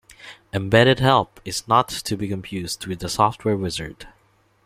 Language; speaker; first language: English; non-native, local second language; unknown